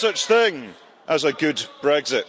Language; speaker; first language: English; early bilingual, heritage; English